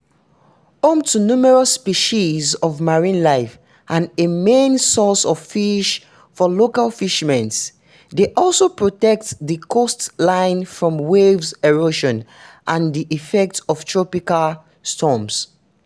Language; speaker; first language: English; non-native, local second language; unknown